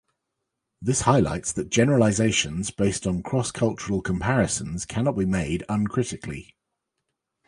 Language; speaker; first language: English; native; English